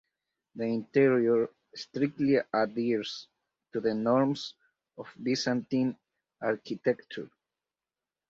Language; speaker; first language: English; native; English